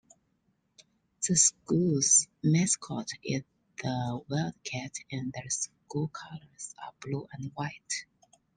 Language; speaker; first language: English; non-native, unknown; Chinese